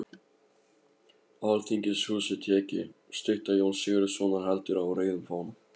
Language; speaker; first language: Icelandic; non-native, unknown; Polish